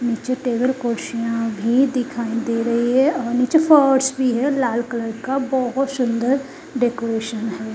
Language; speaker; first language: Hindi; native; Hindi